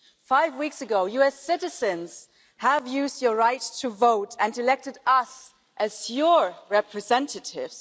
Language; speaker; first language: English; non-native, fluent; German